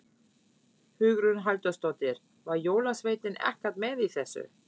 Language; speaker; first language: Icelandic; non-native, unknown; German